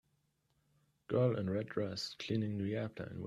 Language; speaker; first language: English; non-native, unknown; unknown